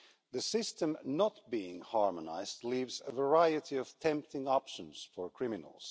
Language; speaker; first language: English; non-native, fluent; Finnish